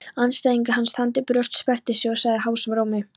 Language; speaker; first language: Icelandic; non-native, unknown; Polish